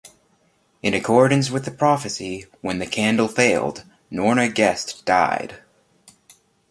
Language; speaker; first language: English; native; English